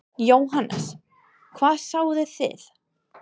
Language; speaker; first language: Icelandic; non-native, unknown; English